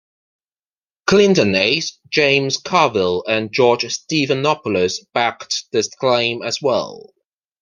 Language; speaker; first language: English; non-native, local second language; Cantonese